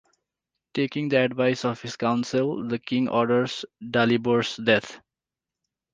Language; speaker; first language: English; non-native, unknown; Nepali